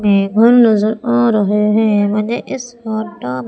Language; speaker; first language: Hindi; native; Hindi